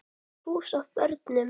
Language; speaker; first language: Icelandic; native; Icelandic